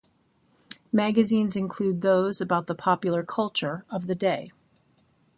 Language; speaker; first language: English; native; English